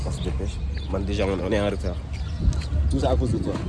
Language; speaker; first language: French; non-native, local second language; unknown